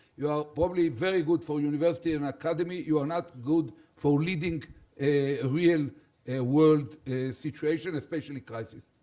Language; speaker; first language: English; non-native, fluent; Hebrew